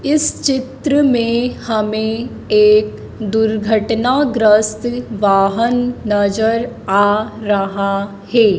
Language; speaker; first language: Hindi; native; Hindi